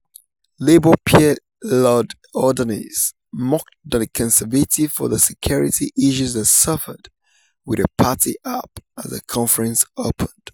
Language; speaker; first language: English; non-native, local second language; Yoruba